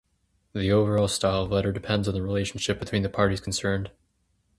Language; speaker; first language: English; native; English